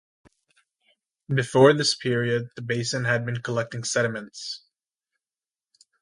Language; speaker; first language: English; native; English